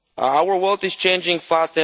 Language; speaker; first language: English; non-native, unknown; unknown